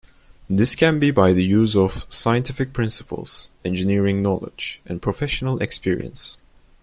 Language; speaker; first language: English; non-native, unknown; Turkish